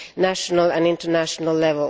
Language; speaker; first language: English; non-native, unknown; Swedish